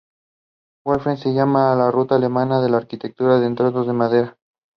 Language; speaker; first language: English; non-native, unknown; Spanish